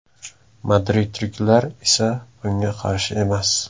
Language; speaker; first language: Uzbek; native; Uzbek